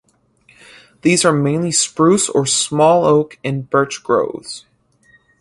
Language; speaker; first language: English; native; English